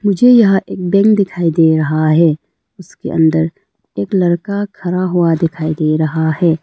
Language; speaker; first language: Hindi; non-native, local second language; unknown